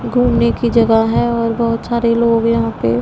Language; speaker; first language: Hindi; non-native, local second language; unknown